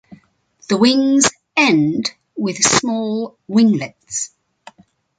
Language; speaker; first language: English; native; English